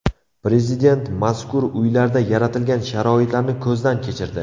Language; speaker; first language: Uzbek; native; Uzbek